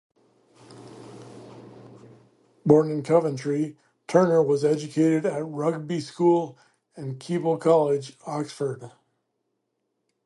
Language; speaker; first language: English; native; English